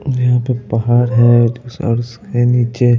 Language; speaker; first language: Hindi; native; Hindi